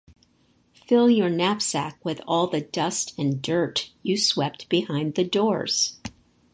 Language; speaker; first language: English; native; English